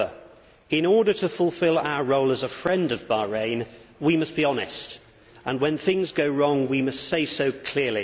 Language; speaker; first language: English; native; English